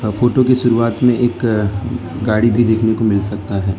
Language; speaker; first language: Hindi; non-native, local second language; Gujarati